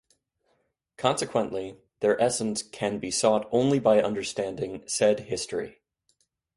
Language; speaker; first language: English; native; English